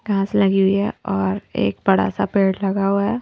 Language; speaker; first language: Hindi; native; Hindi